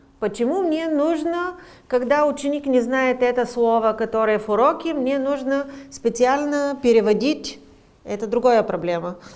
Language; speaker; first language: Russian; non-native, fluent; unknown